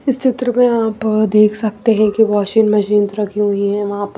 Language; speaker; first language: Hindi; non-native, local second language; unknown